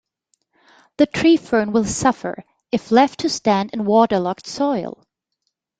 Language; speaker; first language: English; non-native, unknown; German